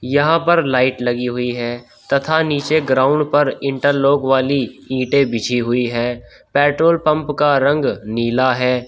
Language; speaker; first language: Hindi; native; Hindi